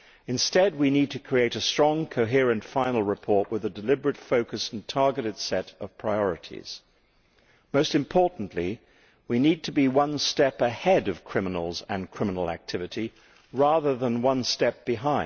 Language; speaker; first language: English; native; English